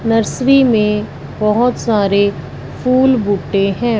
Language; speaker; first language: Hindi; non-native, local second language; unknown